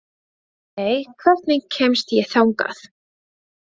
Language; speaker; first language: Icelandic; non-native, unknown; Latvian